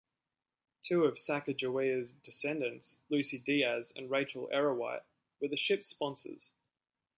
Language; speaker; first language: English; native; English